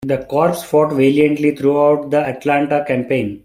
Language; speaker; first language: English; non-native, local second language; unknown